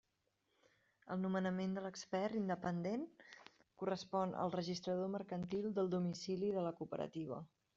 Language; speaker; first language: Catalan; native; Catalan